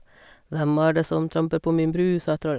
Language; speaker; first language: Norwegian; non-native, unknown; Hungarian